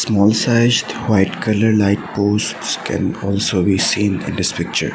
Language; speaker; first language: English; non-native, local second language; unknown